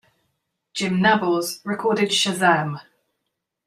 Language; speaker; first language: English; native; English